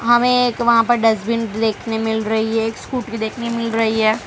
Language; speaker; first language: Hindi; non-native, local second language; Gujarati